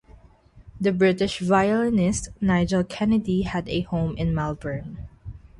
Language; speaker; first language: English; non-native, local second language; Filipino